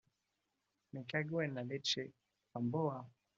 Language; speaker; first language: Spanish; non-native, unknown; French